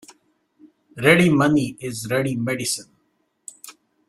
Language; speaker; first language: English; non-native, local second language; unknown